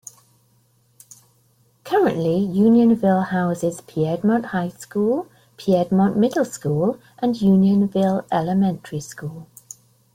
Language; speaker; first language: English; native; English